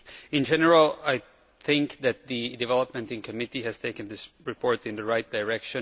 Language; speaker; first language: English; non-native, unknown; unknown